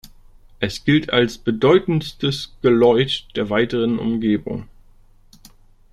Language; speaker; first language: German; native; German